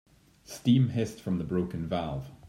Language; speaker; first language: English; native; English